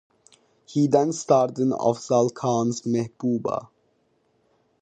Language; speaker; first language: English; non-native, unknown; Turkish